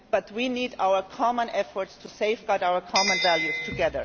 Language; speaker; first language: English; non-native, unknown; German